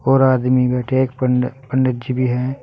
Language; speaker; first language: Hindi; native; Hindi